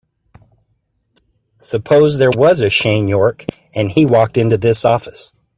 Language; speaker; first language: English; native; English